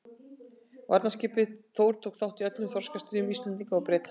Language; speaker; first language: Icelandic; native; Icelandic